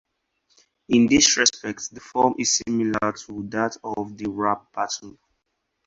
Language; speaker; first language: English; non-native, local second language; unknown